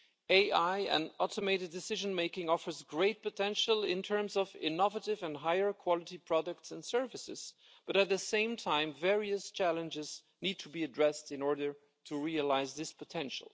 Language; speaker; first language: English; non-native, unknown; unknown